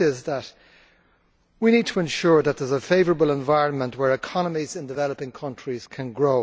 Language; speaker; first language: English; native; English